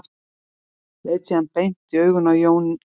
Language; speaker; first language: Icelandic; native; Icelandic